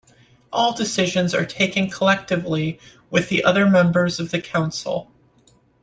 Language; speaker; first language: English; native; English